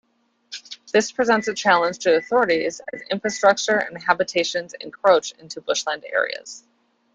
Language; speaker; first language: English; native; English